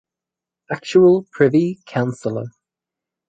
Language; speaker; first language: English; native; English